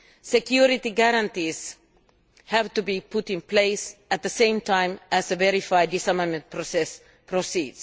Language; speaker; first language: English; non-native, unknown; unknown